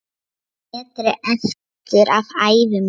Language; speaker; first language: Icelandic; non-native, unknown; Lithuanian